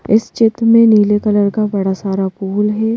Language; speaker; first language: Hindi; native; Hindi